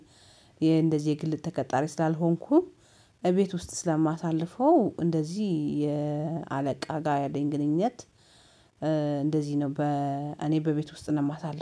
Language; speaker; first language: Amharic; native; Amharic